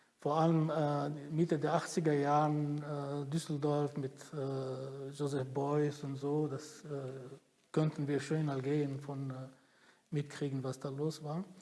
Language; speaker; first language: German; non-native, fluent; Arabic